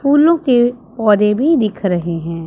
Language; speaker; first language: Hindi; non-native, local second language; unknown